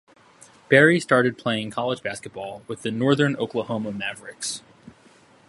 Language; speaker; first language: English; native; English